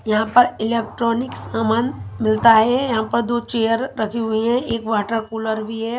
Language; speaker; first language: Hindi; native; Hindi